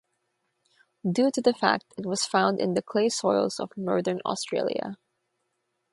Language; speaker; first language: English; non-native, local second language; Filipino